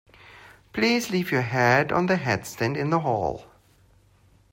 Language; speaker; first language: English; non-native, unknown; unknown